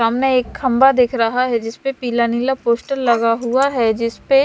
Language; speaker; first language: Hindi; non-native, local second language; Punjabi